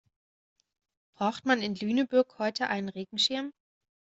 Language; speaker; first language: German; native; German